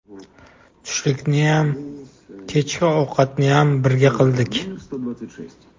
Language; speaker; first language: Uzbek; native; Uzbek